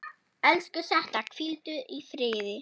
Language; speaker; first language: Icelandic; non-native, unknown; German